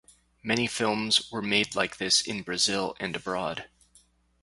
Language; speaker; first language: English; native; English